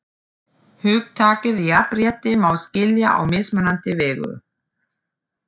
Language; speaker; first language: Icelandic; non-native, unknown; German